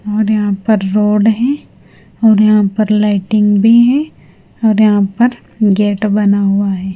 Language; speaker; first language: Hindi; non-native, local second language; Marathi